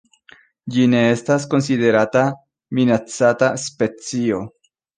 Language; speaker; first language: Esperanto; non-native, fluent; Spanish